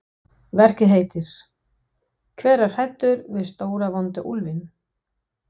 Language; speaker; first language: Icelandic; non-native, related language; Danish